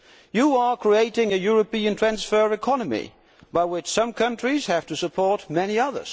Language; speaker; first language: English; non-native, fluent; Dutch